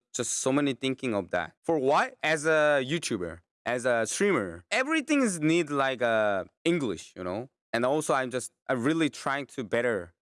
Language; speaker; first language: English; non-native, fluent; Korean